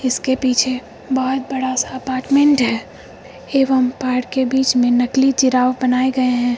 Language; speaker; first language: Hindi; native; Hindi